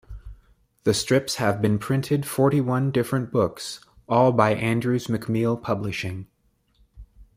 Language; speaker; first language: English; native; English